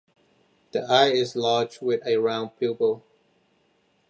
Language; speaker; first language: English; non-native, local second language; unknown